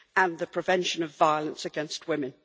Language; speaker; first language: English; native; English